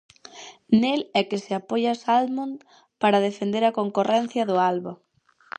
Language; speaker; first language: Galician; native; Galician